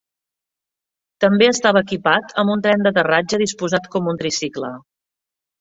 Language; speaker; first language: Catalan; native; Catalan